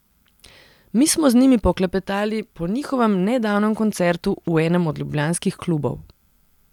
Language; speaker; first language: Slovenian; non-native, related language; Serbian